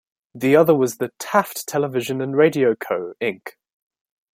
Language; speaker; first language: English; native; English